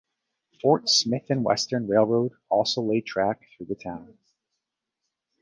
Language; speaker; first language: English; native; English